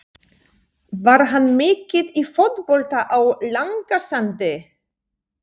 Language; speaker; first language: Icelandic; non-native, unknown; Polish